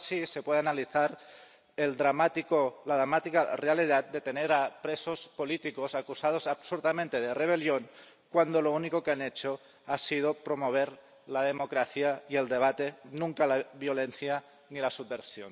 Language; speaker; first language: Spanish; non-native, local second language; Catalan